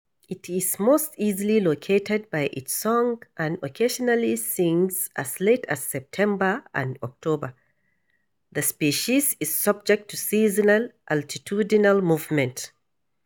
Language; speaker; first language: English; non-native, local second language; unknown